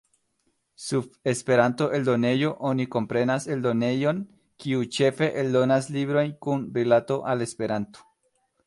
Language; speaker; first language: Esperanto; non-native, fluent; Spanish